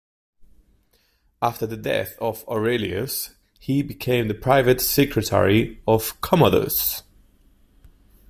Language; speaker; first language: English; non-native, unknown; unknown